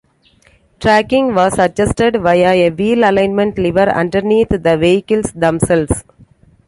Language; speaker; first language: English; non-native, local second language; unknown